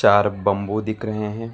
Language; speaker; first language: Hindi; non-native, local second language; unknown